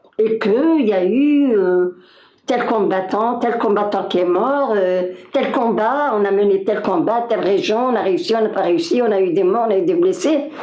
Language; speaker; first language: French; non-native, local second language; Arabic